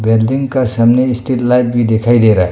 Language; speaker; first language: Hindi; non-native, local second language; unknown